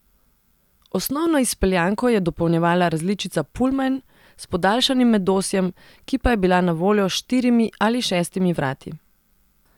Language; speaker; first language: Slovenian; non-native, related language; Serbian